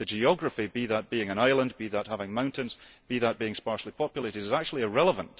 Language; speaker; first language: English; early bilingual, heritage; English